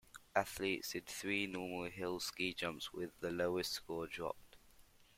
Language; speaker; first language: English; non-native, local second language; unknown